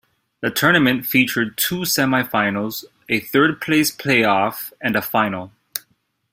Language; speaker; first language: English; native; English